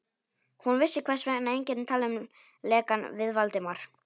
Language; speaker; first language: Icelandic; non-native, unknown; Polish